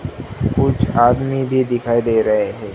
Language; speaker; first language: Hindi; non-native, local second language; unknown